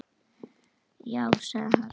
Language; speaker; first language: Icelandic; native; Icelandic